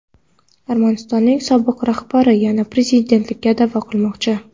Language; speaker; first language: Uzbek; non-native, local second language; Kara-Kalpak